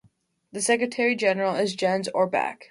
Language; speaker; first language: English; native; English